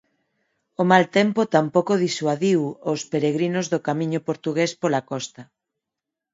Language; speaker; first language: Galician; non-native, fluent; Spanish